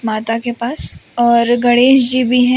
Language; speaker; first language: Hindi; native; Hindi